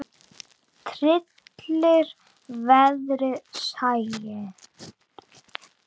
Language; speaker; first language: Icelandic; native; Icelandic